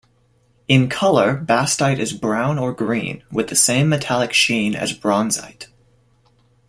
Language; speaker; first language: English; native; English